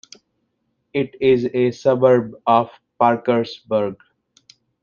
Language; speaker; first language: English; non-native, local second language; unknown